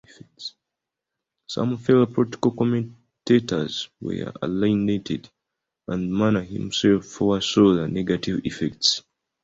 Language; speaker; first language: English; non-native, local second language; Ganda